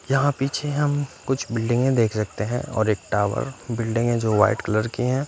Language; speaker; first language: Hindi; non-native, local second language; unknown